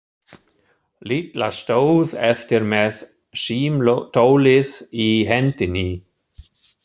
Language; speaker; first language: Icelandic; non-native, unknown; German